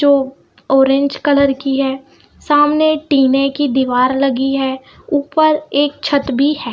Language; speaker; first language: Hindi; native; Hindi